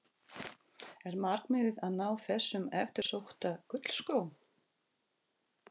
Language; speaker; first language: Icelandic; non-native, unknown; Russian